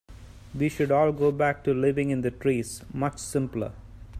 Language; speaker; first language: English; non-native, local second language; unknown